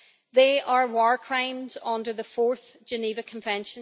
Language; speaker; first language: English; native; English